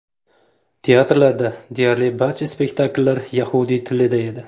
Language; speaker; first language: Uzbek; native; Uzbek